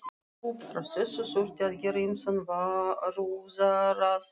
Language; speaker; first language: Icelandic; non-native, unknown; Russian